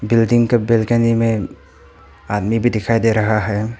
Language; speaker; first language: Hindi; non-native, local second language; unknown